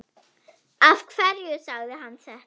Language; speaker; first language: Icelandic; non-native, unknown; German